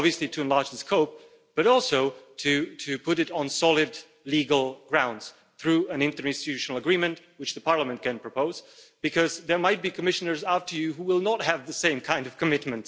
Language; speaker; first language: English; non-native, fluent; Slovak